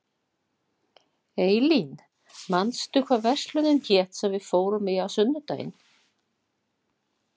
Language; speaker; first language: Icelandic; non-native, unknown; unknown